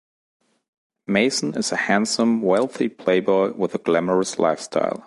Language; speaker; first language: English; non-native, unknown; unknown